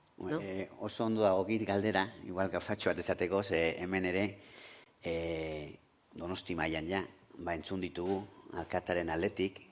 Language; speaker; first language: Basque; native; Basque